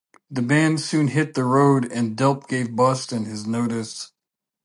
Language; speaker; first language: English; native; English